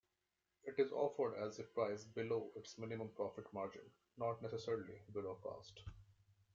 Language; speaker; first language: English; non-native, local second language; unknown